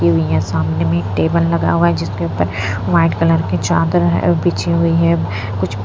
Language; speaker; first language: Hindi; non-native, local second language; Punjabi